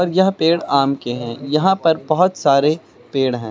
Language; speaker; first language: Hindi; native; Hindi